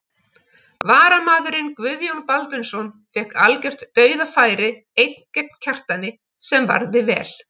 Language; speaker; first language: Icelandic; native; Icelandic